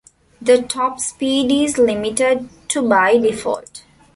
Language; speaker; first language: English; non-native, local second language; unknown